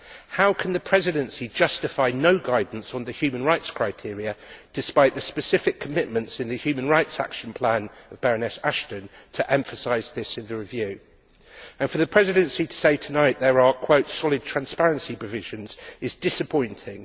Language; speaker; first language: English; native; English